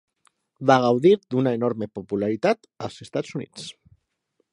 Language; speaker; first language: Catalan; non-native, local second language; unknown